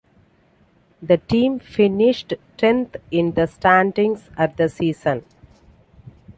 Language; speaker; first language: English; non-native, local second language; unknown